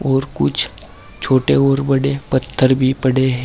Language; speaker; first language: Hindi; native; Hindi